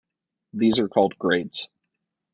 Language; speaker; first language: English; native; English